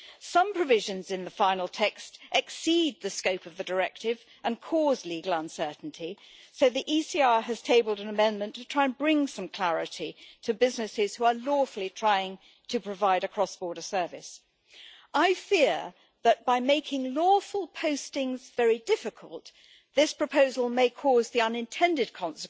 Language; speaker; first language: English; native; English